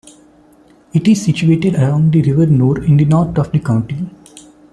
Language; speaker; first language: English; non-native, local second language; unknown